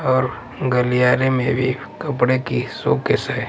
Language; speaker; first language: Hindi; non-native, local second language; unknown